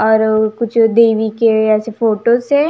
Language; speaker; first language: Hindi; non-native, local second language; Punjabi